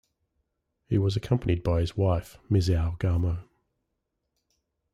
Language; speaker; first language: English; native; English